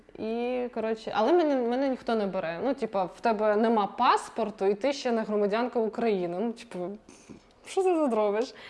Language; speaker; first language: Ukrainian; non-native, related language; Russian